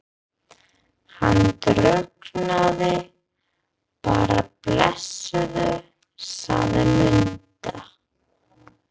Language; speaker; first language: Icelandic; non-native, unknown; English